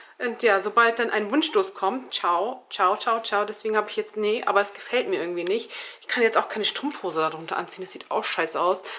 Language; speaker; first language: German; early bilingual, other home language; Turkish